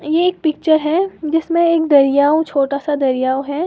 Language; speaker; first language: Hindi; native; Hindi